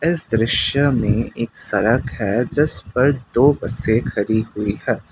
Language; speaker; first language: Hindi; non-native, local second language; Assamese